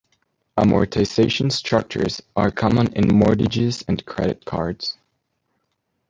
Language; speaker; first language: English; non-native, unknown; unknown